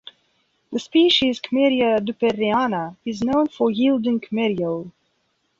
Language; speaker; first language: English; non-native, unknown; Belarusian